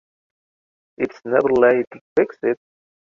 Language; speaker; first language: English; native; English